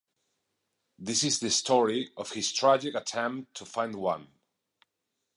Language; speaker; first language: English; non-native, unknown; Spanish